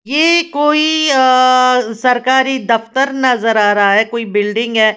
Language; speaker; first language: Hindi; native; Hindi